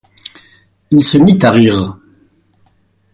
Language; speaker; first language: French; native; French